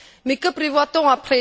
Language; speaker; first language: French; non-native, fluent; Bulgarian